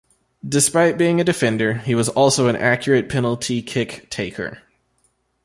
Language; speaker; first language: English; native; English